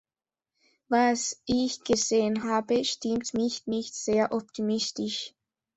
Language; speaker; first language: German; non-native, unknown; Spanish